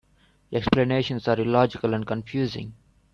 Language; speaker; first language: English; native; English